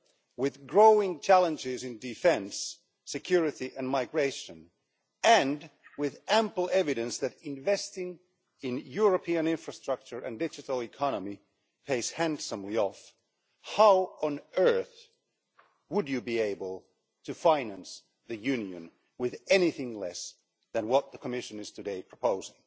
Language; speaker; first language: English; non-native, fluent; Finnish